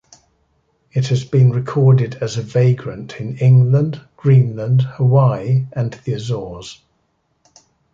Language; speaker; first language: English; native; English